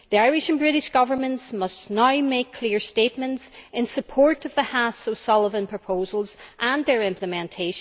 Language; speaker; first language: English; native; English